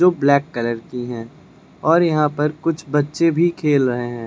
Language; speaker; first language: Hindi; native; Hindi